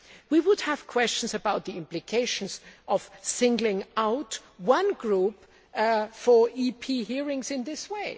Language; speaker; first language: English; non-native, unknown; German